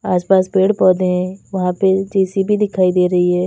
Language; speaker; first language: Hindi; native; Hindi